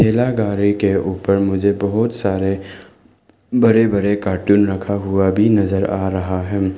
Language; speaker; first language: Hindi; non-native, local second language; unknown